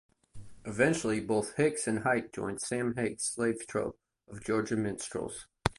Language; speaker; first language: English; native; English